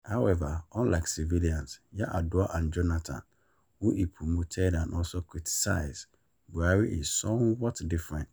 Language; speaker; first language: English; non-native, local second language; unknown